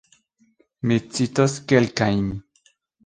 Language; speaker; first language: Esperanto; non-native, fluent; Spanish